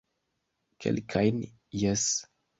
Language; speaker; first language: Esperanto; non-native, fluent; Kinyarwanda